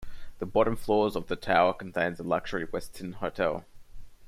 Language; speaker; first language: English; native; English